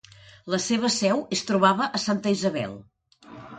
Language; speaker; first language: Catalan; native; Catalan